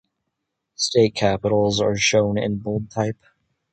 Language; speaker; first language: English; native; English